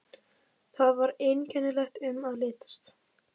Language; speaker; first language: Icelandic; native; Icelandic